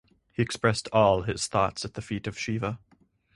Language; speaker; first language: English; native; English